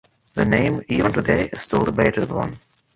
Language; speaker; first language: English; non-native, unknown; German